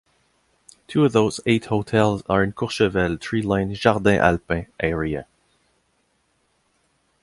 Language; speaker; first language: English; non-native, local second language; French